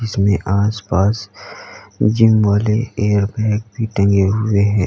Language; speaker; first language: Hindi; native; Hindi